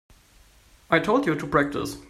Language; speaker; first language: English; non-native, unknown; German